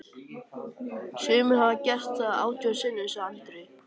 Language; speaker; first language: Icelandic; native; Icelandic